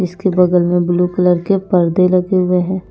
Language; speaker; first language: Hindi; non-native, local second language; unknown